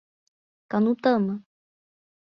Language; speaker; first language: Portuguese; non-native, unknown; English